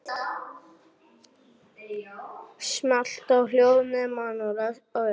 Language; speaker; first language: Icelandic; non-native, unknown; German